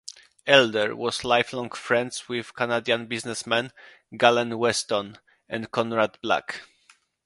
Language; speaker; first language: English; non-native, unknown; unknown